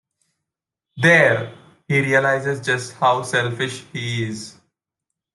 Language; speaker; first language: English; non-native, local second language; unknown